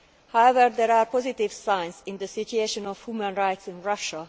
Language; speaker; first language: English; non-native, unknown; Hungarian